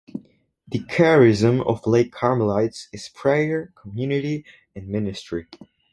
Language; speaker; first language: English; non-native, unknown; Spanish